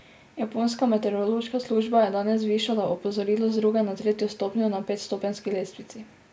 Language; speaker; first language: Slovenian; native; Slovenian